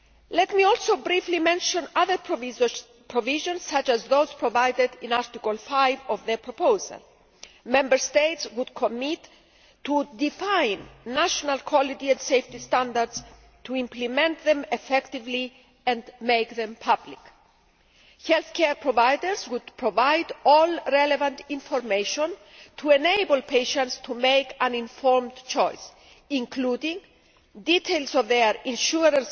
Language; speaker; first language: English; non-native, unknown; Greek